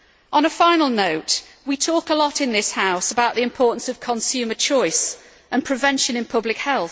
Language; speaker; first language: English; native; English